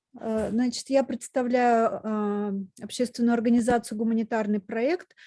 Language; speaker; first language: Russian; native; Russian